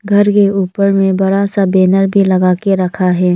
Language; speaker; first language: Hindi; non-native, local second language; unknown